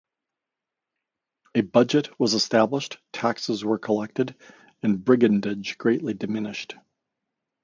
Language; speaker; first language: English; native; English